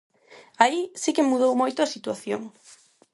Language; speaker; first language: Galician; non-native, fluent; Spanish